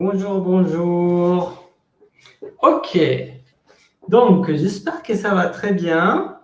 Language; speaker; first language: French; non-native, fluent; Spanish